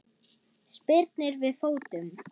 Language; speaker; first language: Icelandic; non-native, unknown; German